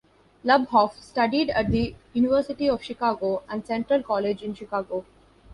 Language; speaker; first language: English; non-native, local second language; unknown